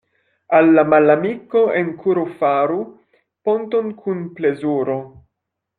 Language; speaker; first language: Esperanto; non-native, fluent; French